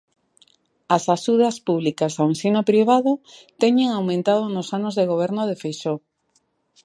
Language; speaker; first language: Galician; native; Galician